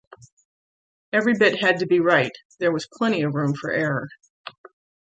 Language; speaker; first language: English; native; English